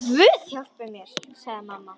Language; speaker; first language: Icelandic; native; Icelandic